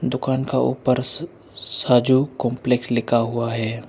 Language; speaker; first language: Hindi; non-native, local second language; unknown